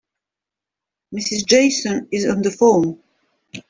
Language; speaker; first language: English; native; English